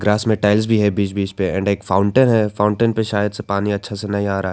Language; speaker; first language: Hindi; non-native, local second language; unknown